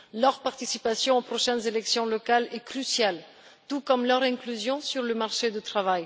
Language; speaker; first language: French; non-native, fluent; Bulgarian